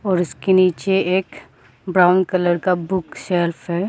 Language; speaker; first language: Hindi; non-native, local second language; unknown